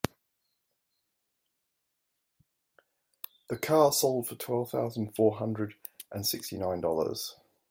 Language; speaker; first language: English; native; English